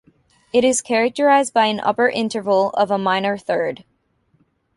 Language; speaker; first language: English; native; English